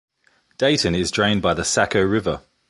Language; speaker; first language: English; native; English